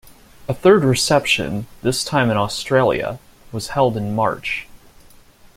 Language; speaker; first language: English; native; English